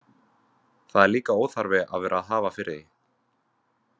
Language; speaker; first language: Icelandic; non-native, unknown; Vietnamese